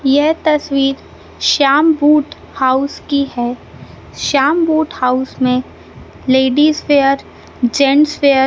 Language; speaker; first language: Hindi; native; Hindi